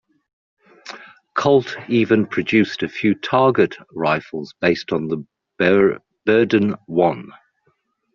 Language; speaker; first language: English; native; English